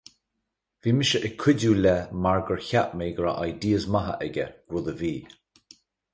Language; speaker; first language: Irish; native; Irish